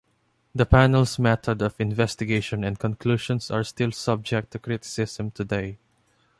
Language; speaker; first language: English; non-native, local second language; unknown